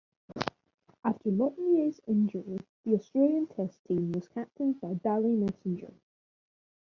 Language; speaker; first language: English; native; English